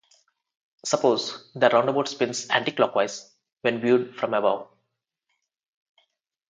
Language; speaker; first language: English; non-native, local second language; Telugu